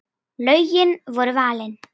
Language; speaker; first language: Icelandic; native; Icelandic